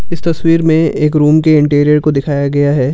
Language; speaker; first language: Hindi; non-native, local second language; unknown